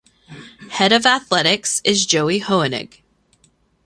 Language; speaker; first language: English; native; English